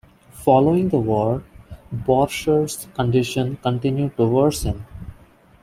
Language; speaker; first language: English; non-native, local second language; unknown